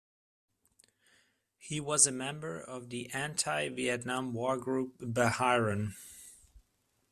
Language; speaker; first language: English; non-native, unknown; German